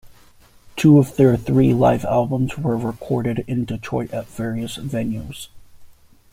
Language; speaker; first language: English; native; English